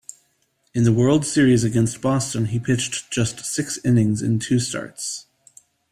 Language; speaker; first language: English; native; English